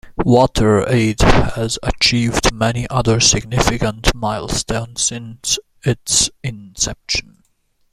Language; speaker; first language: English; non-native, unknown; German